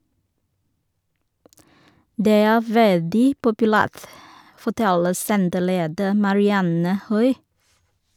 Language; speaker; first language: Norwegian; non-native, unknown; Vietnamese